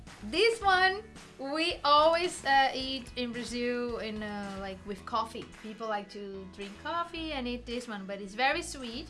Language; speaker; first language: English; non-native, fluent; Portuguese